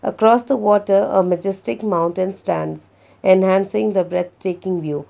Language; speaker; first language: English; non-native, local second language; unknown